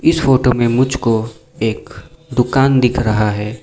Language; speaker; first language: Hindi; non-native, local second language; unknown